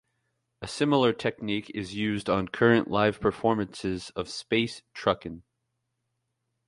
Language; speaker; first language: English; native; English